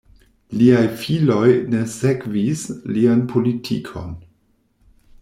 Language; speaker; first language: Esperanto; non-native, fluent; German